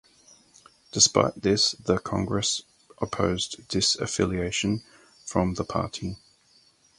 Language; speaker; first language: English; native; English